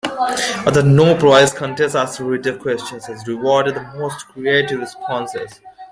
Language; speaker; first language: English; non-native, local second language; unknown